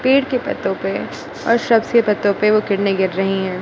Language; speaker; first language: Hindi; non-native, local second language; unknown